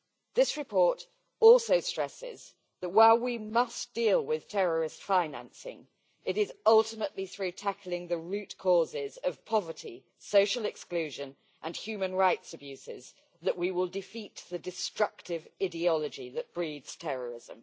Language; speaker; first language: English; native; English